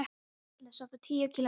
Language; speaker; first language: Icelandic; non-native, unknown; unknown